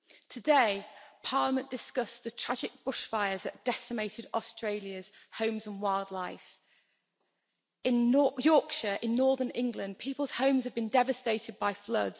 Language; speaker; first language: English; native; English